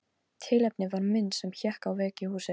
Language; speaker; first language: Icelandic; non-native, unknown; Polish